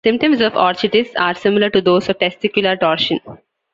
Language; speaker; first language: English; non-native, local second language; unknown